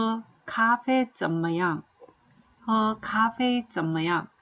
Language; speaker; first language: Chinese; non-native, fluent; Korean